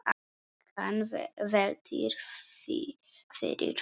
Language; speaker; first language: Icelandic; non-native, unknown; Polish